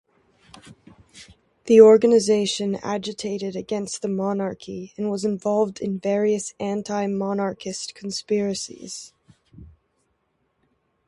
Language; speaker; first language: English; native; English